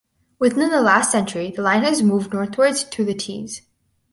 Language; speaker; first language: English; native; English